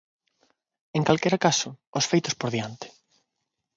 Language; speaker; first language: Galician; non-native, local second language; Spanish